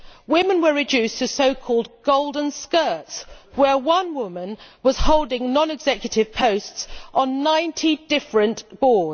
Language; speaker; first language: English; native; English